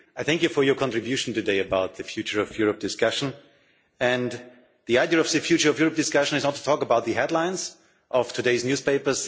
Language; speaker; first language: English; non-native, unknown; German